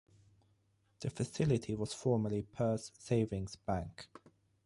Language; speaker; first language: English; non-native, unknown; German